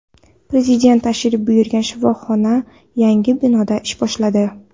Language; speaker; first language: Uzbek; non-native, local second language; Kara-Kalpak